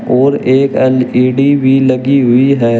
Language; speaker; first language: Hindi; native; Hindi